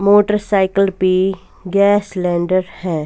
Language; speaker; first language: Hindi; non-native, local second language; Punjabi